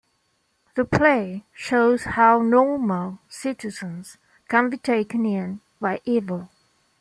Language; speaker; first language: English; non-native, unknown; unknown